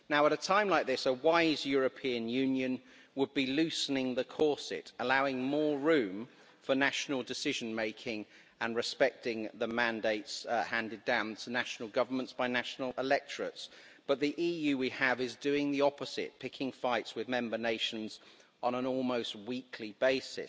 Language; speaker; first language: English; native; English